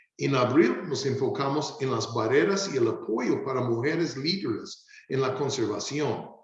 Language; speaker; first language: Spanish; non-native, fluent; English